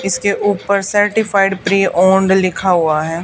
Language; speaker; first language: Hindi; native; Hindi